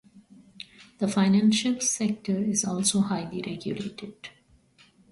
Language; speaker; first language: English; non-native, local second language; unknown